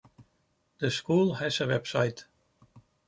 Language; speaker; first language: English; non-native, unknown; Dutch